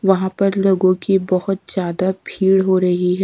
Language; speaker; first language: Hindi; native; Hindi